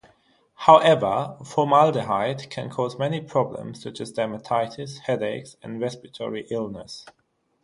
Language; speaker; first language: English; non-native, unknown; German